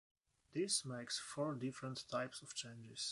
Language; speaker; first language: English; non-native, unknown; Polish